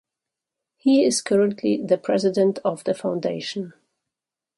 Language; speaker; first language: English; native; English